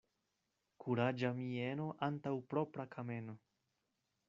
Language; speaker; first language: Esperanto; non-native, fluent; Spanish